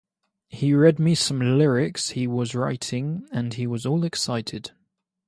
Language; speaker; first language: English; native; English